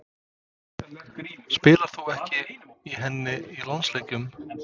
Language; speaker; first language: Icelandic; non-native, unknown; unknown